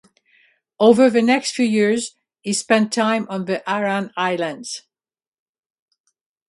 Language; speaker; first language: English; native; English